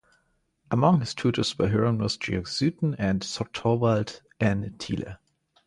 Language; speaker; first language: English; non-native, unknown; German